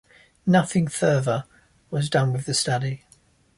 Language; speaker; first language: English; native; English